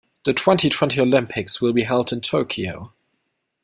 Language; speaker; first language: English; non-native, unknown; German